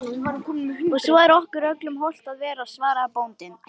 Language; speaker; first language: Icelandic; non-native, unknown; Lithuanian